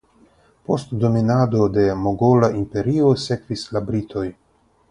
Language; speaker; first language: Esperanto; non-native, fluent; Russian